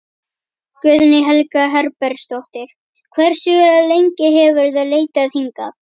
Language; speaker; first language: Icelandic; native; Icelandic